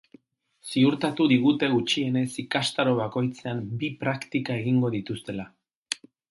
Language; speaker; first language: Basque; non-native, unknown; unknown